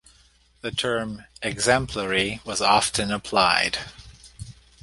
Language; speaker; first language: English; native; English